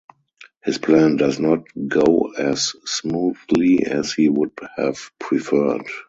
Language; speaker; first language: English; non-native, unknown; German